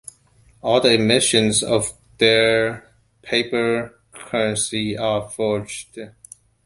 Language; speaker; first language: English; non-native, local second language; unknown